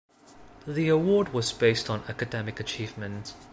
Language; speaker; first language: English; non-native, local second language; Cantonese